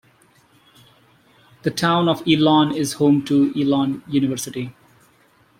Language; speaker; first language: English; non-native, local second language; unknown